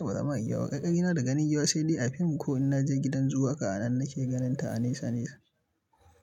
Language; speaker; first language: Hausa; native; Hausa